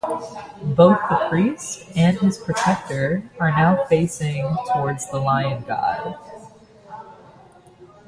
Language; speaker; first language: English; native; English